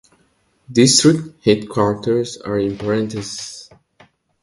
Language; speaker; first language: English; native; English